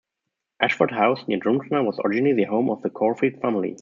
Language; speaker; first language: English; non-native, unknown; German